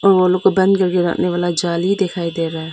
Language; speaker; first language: Hindi; non-native, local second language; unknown